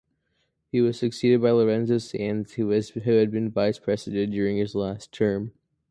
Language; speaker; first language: English; native; English